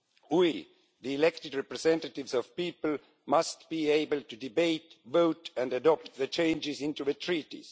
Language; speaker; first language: English; non-native, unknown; Estonian